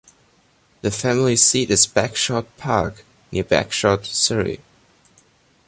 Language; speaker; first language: English; non-native, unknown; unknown